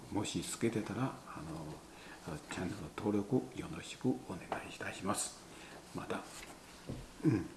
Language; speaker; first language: Japanese; non-native, fluent; Chinese